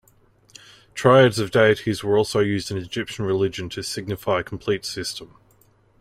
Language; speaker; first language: English; native; English